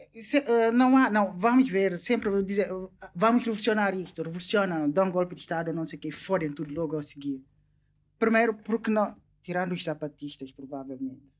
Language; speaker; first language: Portuguese; non-native, local second language; Upper Guinea Crioulo